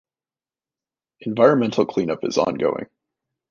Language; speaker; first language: English; native; English